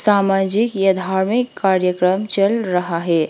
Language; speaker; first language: Hindi; non-native, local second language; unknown